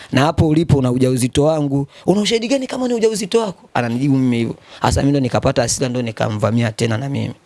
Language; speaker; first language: Swahili; native; Swahili